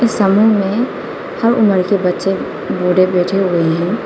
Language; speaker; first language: Hindi; non-native, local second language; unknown